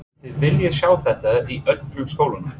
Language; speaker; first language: Icelandic; non-native, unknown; English